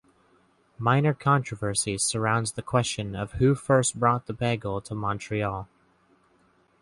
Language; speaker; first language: English; native; English